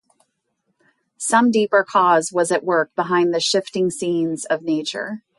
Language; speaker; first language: English; native; English